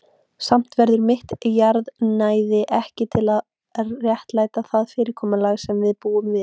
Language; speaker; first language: Icelandic; native; Icelandic